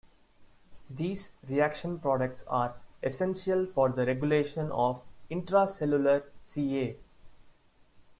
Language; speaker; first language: English; non-native, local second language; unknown